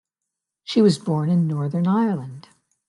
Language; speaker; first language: English; native; English